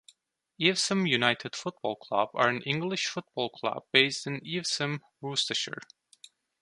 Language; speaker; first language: English; non-native, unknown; Turkish